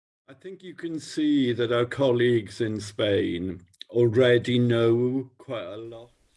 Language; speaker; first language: English; native; English